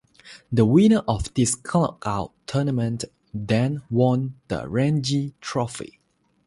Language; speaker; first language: English; non-native, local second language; Chinese